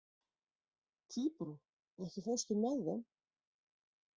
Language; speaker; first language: Icelandic; native; Icelandic